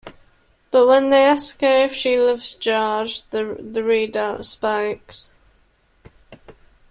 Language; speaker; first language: English; native; English